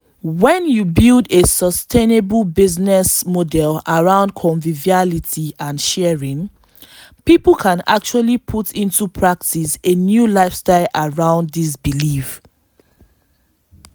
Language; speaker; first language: English; non-native, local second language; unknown